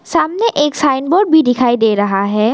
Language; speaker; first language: Hindi; non-native, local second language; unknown